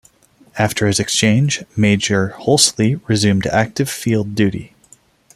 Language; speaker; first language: English; non-native, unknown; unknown